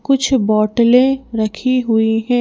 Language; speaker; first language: Hindi; native; Hindi